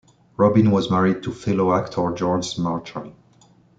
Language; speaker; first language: English; non-native, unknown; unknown